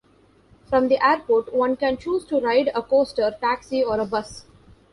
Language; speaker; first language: English; non-native, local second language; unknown